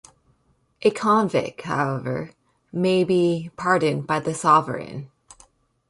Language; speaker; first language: English; native; English